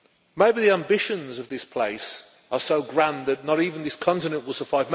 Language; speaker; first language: English; native; English